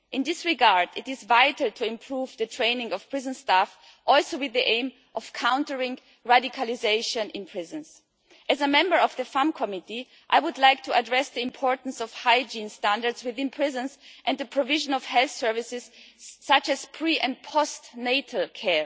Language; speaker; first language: English; non-native, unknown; German